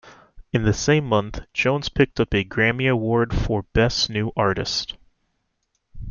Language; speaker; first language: English; native; English